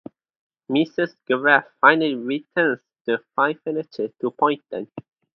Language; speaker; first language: English; non-native, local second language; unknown